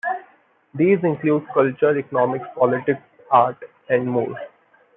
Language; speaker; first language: English; non-native, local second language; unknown